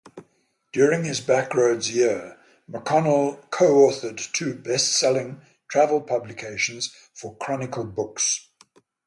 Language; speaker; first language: English; native; English